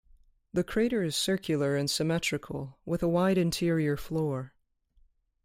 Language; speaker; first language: English; native; English